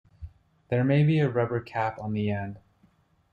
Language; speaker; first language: English; native; English